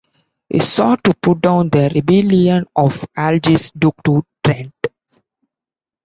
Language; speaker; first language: English; non-native, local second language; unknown